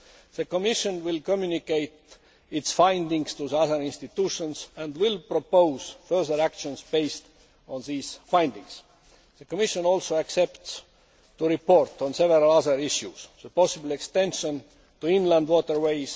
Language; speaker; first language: English; non-native, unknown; Estonian